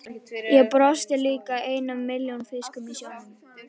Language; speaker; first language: Icelandic; native; Icelandic